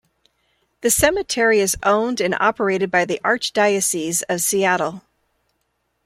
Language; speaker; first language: English; native; English